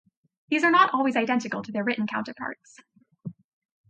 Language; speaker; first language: English; native; English